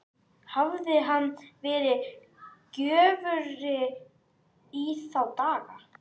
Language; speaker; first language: Icelandic; native; Icelandic